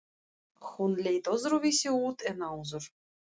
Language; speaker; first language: Icelandic; non-native, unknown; Russian